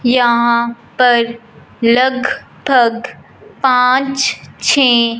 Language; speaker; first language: Hindi; non-native, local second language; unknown